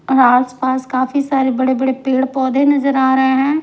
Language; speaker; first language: Hindi; non-native, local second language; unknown